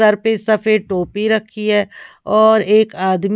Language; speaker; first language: Hindi; non-native, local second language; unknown